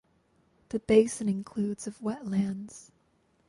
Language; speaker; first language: English; native; English